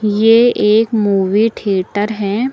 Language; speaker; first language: Hindi; native; Hindi